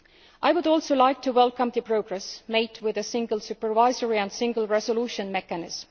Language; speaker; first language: English; non-native, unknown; Estonian